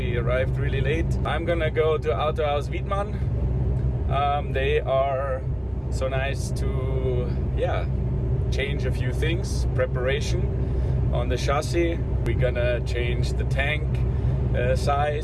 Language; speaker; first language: English; non-native, fluent; German